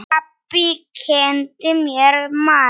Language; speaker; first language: Icelandic; non-native, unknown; Polish